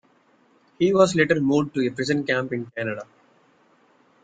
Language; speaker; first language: English; non-native, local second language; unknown